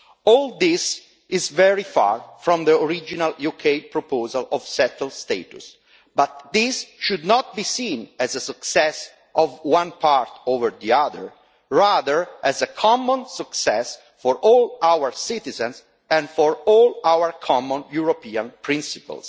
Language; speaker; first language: English; non-native, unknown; Italian